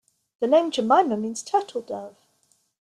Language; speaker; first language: English; native; English